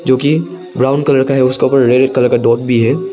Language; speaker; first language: Hindi; non-native, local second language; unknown